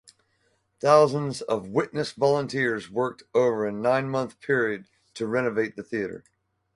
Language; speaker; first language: English; native; English